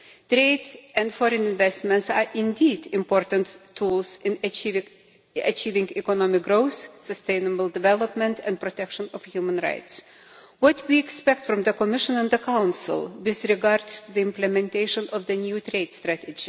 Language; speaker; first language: English; non-native, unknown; Lithuanian